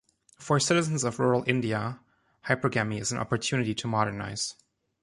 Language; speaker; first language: English; non-native, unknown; German